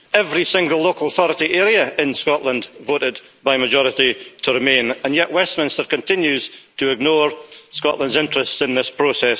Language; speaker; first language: English; native; English